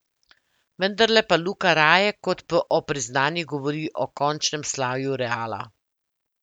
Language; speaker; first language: Slovenian; native; Slovenian